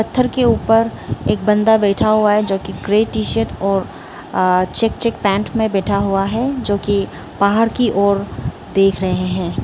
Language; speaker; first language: Hindi; early bilingual, other home language; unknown